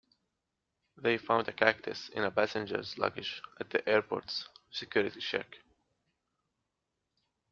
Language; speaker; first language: English; native; English